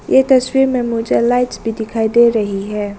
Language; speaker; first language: Hindi; non-native, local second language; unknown